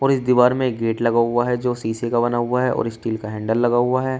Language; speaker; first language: Hindi; native; Hindi